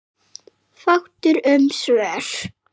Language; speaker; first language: Icelandic; native; Icelandic